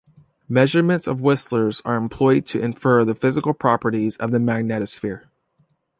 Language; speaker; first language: English; native; English